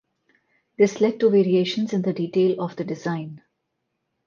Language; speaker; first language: English; non-native, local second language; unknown